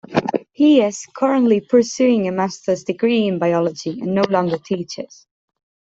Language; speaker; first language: English; non-native, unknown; Catalan